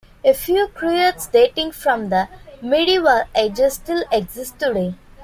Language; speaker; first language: English; non-native, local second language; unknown